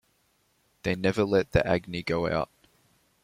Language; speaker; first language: English; native; English